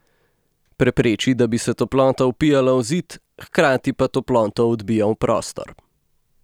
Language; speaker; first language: Slovenian; native; Slovenian